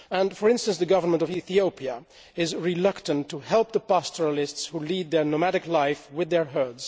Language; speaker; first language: English; non-native, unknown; Dutch